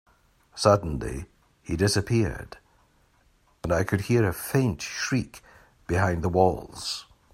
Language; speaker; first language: English; native; English